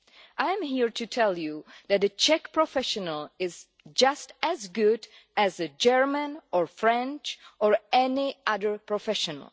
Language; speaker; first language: English; non-native, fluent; Czech